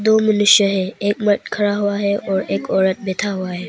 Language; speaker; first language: Hindi; non-native, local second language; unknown